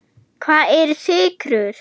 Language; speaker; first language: Icelandic; non-native, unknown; German